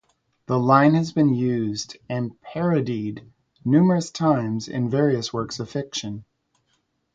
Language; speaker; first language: English; native; English